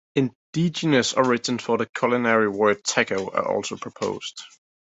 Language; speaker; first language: English; native; English